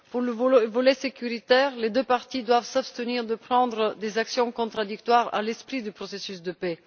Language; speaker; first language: French; non-native, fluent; Bulgarian